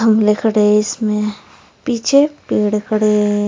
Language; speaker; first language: Hindi; native; Hindi